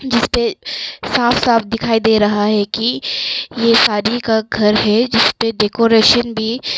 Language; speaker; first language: Hindi; early bilingual, other home language; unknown